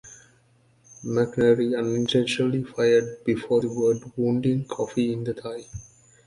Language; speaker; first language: English; native; English